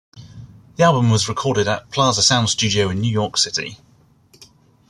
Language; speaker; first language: English; native; English